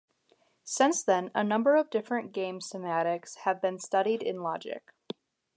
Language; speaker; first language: English; native; English